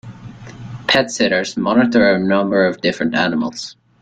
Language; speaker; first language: English; native; English